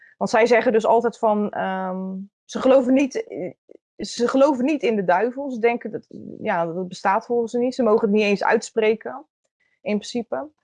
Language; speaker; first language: Dutch; native; Dutch